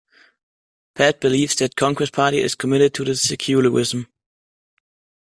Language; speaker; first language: English; non-native, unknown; German